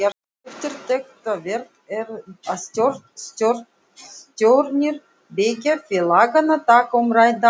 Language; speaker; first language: Icelandic; non-native, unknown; Russian